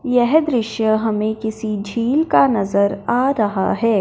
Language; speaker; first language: Hindi; non-native, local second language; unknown